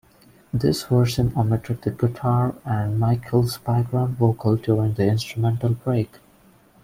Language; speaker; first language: English; non-native, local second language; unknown